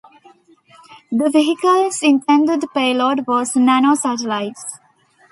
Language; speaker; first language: English; non-native, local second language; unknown